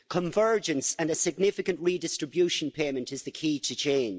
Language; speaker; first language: English; native; English